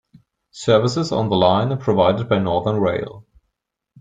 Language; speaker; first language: English; non-native, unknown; German